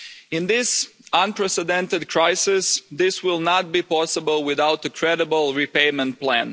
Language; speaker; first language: English; non-native, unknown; Croatian